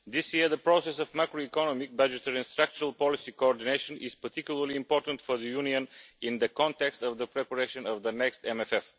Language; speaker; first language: English; non-native, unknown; Bulgarian